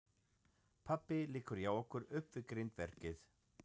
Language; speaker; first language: Icelandic; non-native, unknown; German